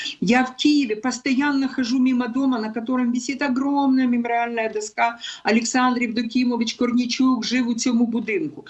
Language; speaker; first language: Russian; non-native, local second language; Ukrainian